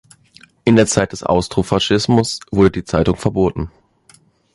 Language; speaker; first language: German; native; German